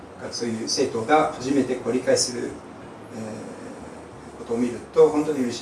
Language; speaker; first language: Japanese; non-native, fluent; French